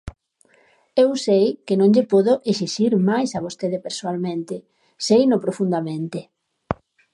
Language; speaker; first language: Galician; native; Galician